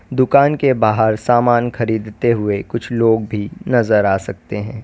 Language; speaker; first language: Hindi; native; Hindi